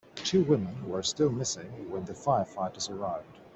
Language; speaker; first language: English; native; English